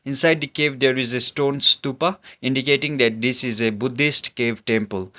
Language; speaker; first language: English; non-native, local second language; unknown